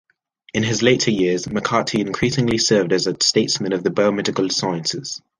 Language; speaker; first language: English; native; English